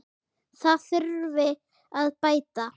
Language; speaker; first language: Icelandic; native; Icelandic